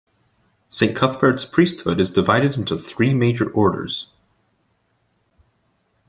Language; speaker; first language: English; native; English